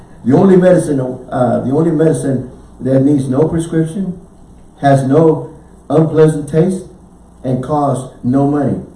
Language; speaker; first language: English; native; English